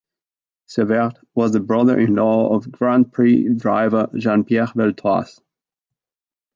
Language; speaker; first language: English; non-native, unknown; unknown